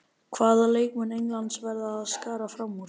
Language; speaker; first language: Icelandic; native; Icelandic